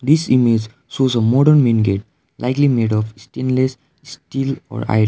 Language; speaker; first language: English; non-native, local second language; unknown